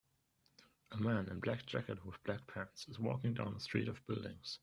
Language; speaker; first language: English; non-native, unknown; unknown